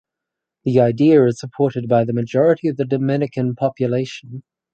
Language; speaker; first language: English; native; English